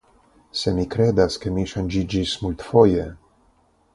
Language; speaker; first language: Esperanto; non-native, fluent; Russian